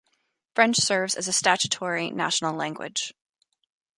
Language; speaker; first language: English; native; English